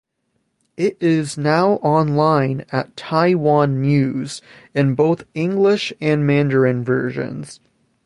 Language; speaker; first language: English; native; English